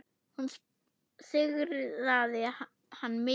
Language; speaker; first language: Icelandic; non-native, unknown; German